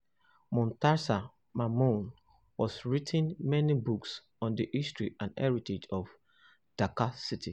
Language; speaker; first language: English; non-native, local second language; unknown